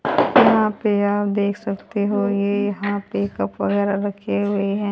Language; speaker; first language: Hindi; native; Hindi